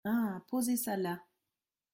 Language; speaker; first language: French; non-native, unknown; German